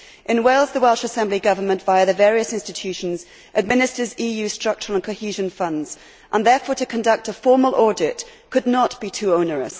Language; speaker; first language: English; native; English